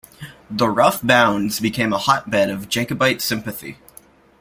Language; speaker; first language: English; native; English